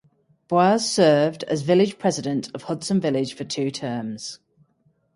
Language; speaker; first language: English; native; English